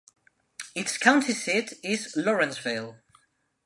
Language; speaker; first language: English; non-native, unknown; Spanish